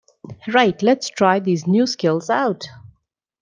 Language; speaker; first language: English; non-native, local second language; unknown